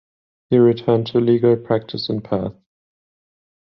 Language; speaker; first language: English; non-native, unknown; German